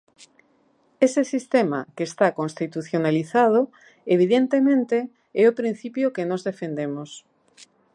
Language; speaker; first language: Galician; native; Galician